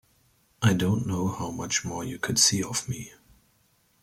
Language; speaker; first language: English; native; English